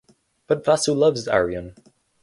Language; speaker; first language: English; native; English